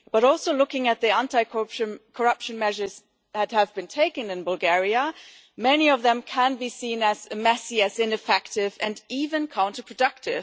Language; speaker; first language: English; non-native, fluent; German